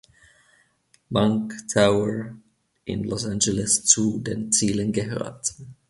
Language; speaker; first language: German; non-native, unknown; Finnish